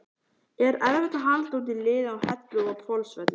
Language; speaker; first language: Icelandic; native; Icelandic